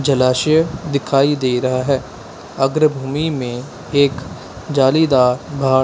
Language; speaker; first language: Hindi; non-native, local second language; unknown